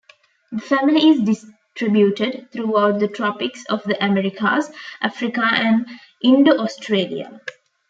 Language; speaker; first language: English; non-native, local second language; Tamil